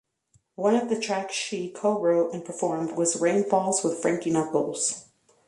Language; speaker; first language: English; native; English